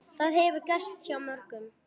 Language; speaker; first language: Icelandic; non-native, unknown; English